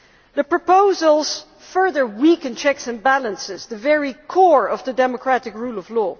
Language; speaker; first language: English; non-native, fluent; Dutch